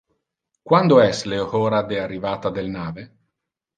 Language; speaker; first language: Interlingua; non-native, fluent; Italian